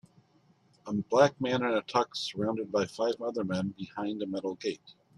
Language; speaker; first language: English; native; English